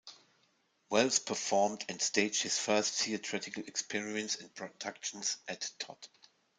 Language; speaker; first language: English; non-native, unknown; German